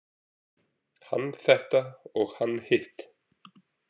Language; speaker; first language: Icelandic; native; Icelandic